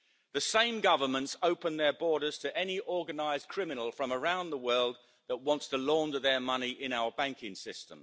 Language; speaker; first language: English; native; English